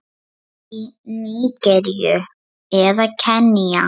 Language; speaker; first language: Icelandic; non-native, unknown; Lithuanian